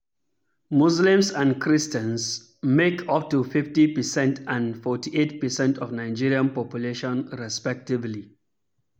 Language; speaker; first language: English; non-native, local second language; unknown